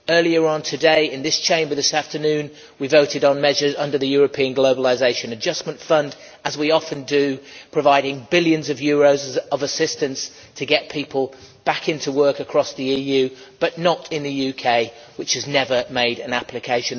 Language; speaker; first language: English; native; English